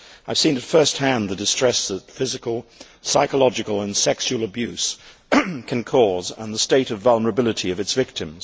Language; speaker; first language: English; native; English